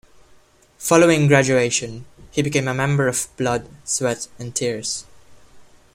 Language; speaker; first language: English; non-native, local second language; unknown